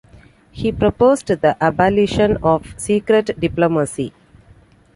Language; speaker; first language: English; non-native, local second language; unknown